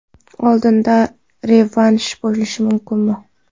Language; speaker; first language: Uzbek; non-native, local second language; Kara-Kalpak